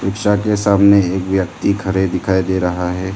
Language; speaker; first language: Hindi; non-native, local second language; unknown